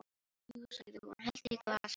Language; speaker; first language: Icelandic; non-native, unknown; Filipino